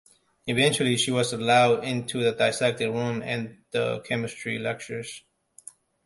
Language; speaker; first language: English; non-native, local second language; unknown